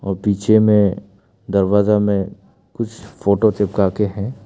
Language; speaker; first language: Hindi; early bilingual, other home language; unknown